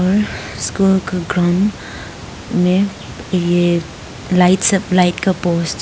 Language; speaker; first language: Hindi; non-native, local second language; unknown